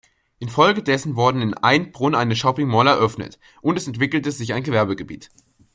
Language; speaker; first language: German; native; German